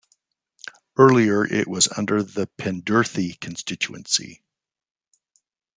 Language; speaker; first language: English; native; English